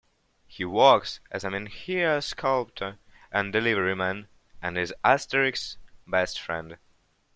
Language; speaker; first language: English; non-native, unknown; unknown